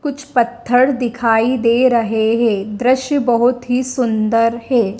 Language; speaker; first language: Hindi; native; Hindi